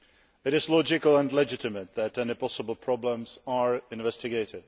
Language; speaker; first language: English; non-native, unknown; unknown